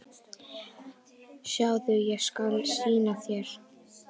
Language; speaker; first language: Icelandic; native; Icelandic